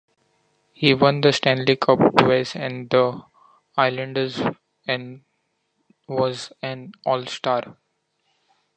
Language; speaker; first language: English; non-native, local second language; Marathi